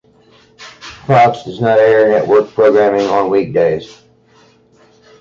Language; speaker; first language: English; native; English